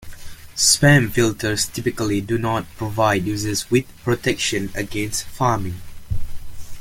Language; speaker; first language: English; non-native, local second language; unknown